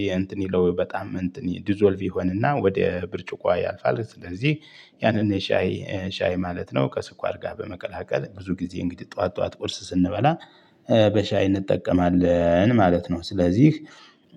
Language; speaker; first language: Amharic; native; Amharic